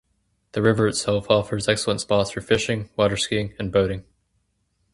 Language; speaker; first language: English; native; English